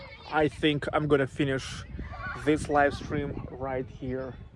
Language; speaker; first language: English; non-native, fluent; Russian